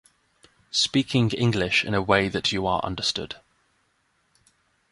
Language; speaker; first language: English; native; English